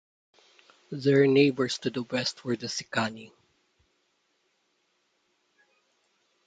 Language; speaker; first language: English; non-native, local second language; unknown